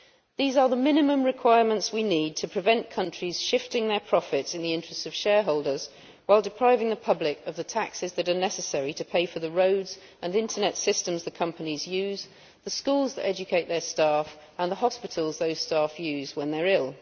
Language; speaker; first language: English; native; English